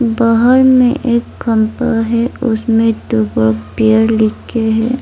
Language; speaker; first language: Hindi; early bilingual, other home language; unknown